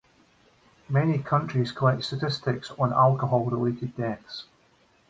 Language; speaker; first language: English; native; English